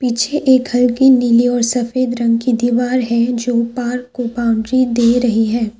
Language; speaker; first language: Hindi; non-native, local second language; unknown